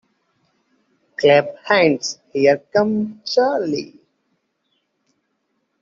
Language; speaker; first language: English; non-native, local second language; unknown